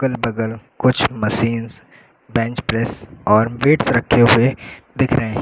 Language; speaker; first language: Hindi; native; Hindi